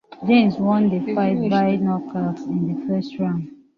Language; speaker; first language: English; non-native, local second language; Igbo